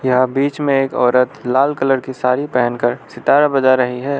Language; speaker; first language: Hindi; non-native, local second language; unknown